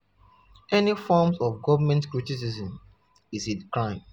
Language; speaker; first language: English; non-native, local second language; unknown